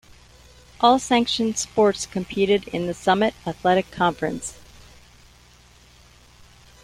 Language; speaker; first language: English; native; English